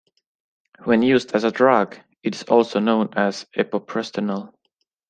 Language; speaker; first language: English; non-native, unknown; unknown